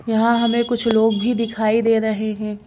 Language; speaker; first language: Hindi; native; Hindi